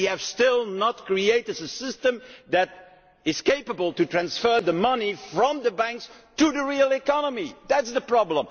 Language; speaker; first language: English; non-native, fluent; Dutch